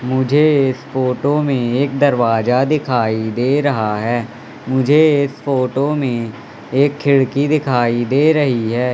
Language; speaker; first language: Hindi; native; Hindi